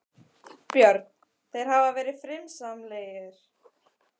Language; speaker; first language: Icelandic; native; Icelandic